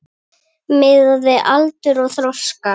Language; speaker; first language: Icelandic; native; Icelandic